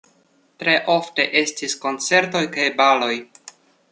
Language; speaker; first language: Esperanto; non-native, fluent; Russian